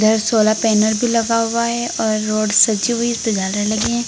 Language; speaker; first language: Hindi; native; Hindi